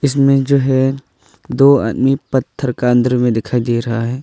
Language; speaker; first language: Hindi; non-native, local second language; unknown